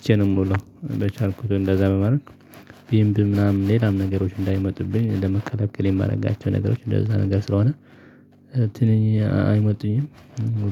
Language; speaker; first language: Amharic; non-native, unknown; Tigrinya